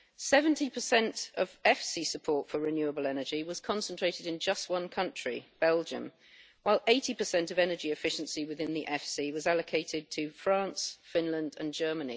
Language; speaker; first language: English; native; English